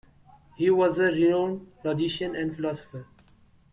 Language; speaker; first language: English; non-native, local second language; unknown